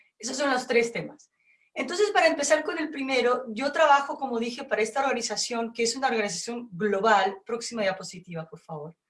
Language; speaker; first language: Spanish; non-native, fluent; Portuguese